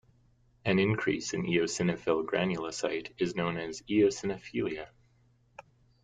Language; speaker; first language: English; native; English